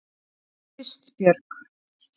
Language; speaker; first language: Icelandic; native; Icelandic